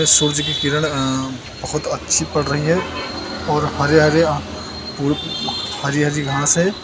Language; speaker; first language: Hindi; native; Hindi